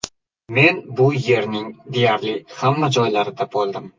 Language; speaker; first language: Uzbek; native; Uzbek